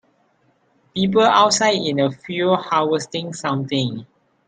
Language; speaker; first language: English; non-native, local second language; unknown